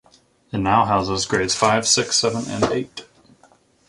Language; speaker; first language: English; native; English